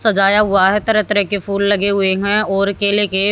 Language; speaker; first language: Hindi; native; Hindi